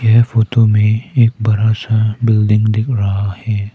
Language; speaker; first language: Hindi; non-native, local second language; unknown